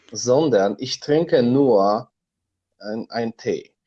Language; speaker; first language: German; non-native, fluent; Polish